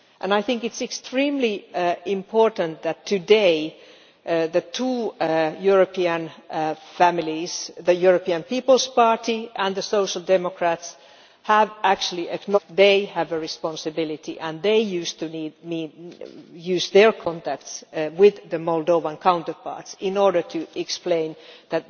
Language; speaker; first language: English; non-native, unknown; Finnish